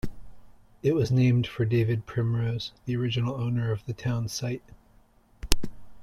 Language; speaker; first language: English; native; English